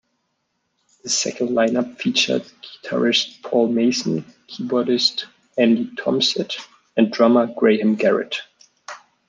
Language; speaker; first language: English; non-native, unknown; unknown